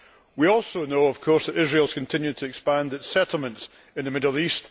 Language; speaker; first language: English; native; English